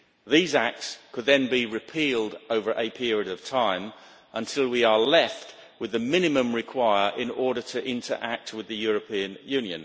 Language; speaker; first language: English; native; English